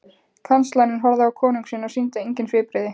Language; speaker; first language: Icelandic; native; Icelandic